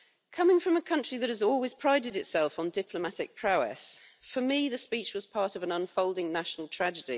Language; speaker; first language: English; native; English